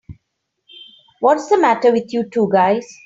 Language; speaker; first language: English; non-native, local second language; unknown